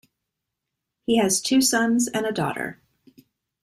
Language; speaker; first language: English; native; English